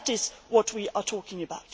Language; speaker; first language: English; non-native, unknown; Swedish